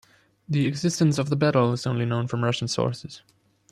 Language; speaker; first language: English; non-native, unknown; German